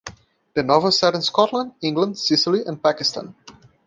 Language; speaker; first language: English; non-native, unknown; Portuguese